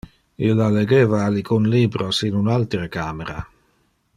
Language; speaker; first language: Interlingua; non-native, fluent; Dutch